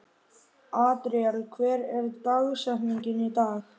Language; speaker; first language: Icelandic; native; Icelandic